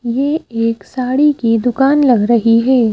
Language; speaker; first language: Hindi; native; Hindi